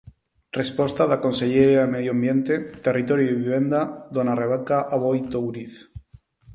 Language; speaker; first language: Galician; non-native, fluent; Spanish